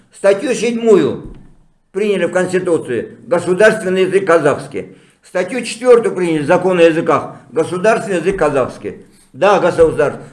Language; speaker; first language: Russian; non-native, local second language; Kazakh